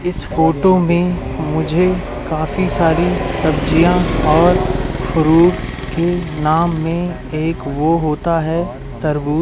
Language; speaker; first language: Hindi; native; Hindi